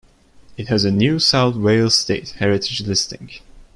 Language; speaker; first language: English; non-native, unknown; Turkish